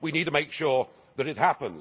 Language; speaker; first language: English; native; English